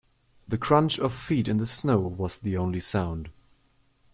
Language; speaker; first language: English; non-native, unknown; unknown